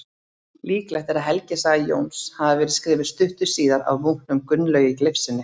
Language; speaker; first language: Icelandic; native; Icelandic